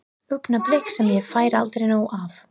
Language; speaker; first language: Icelandic; non-native, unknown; English